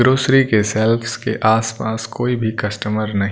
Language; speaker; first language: Hindi; non-native, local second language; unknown